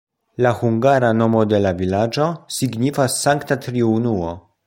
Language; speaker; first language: Esperanto; non-native, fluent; Polish